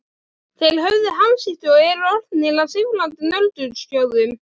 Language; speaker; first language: Icelandic; native; Icelandic